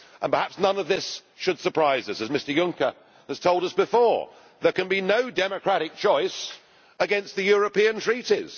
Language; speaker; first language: English; native; English